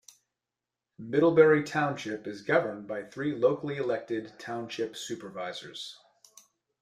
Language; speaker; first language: English; native; English